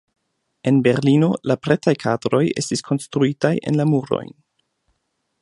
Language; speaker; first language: Esperanto; non-native, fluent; German